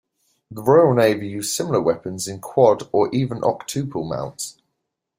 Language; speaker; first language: English; native; English